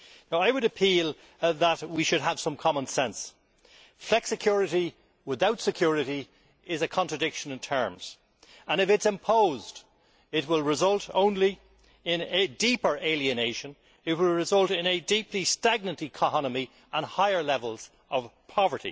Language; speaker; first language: English; native; English